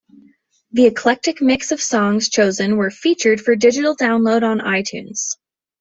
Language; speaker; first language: English; native; English